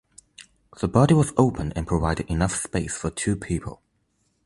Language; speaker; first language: English; non-native, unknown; Chinese